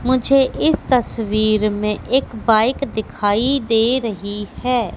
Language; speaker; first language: Hindi; native; Hindi